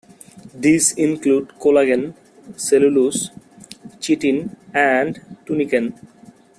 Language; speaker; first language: English; non-native, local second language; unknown